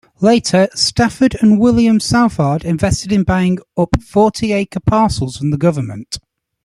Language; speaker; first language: English; native; English